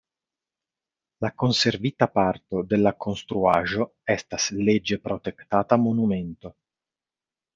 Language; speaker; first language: Esperanto; non-native, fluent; Italian